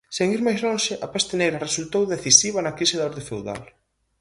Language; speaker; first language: Galician; native; Galician